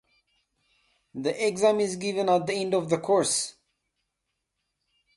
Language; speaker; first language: English; native; English